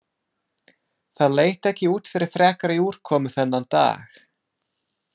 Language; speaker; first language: Icelandic; non-native, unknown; English